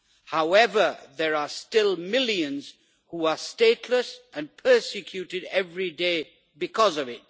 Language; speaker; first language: English; native; English